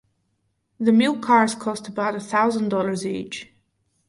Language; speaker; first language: English; non-native, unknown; Bulgarian